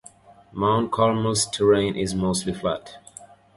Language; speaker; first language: English; native; English